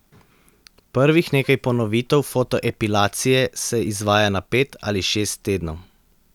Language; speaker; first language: Slovenian; native; Slovenian